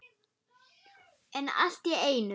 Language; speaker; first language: Icelandic; non-native, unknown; German